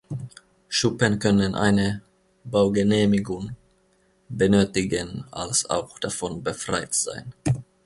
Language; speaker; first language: German; non-native, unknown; Finnish